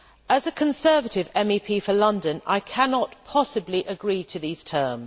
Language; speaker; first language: English; native; English